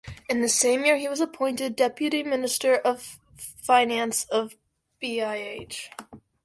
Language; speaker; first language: English; native; English